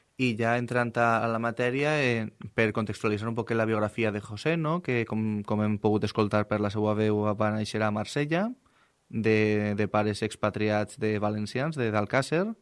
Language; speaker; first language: Catalan; native; Catalan